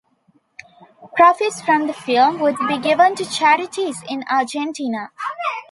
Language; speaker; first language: English; non-native, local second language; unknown